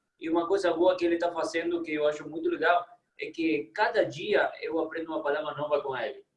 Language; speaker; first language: Portuguese; non-native, fluent; Spanish